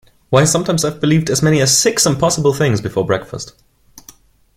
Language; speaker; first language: English; non-native, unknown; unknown